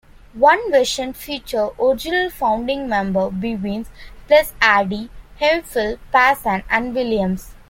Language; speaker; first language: English; non-native, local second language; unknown